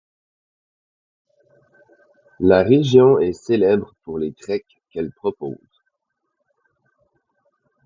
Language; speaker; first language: French; native; French